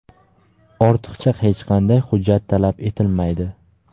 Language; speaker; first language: Uzbek; native; Uzbek